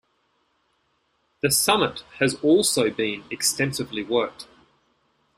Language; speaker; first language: English; native; English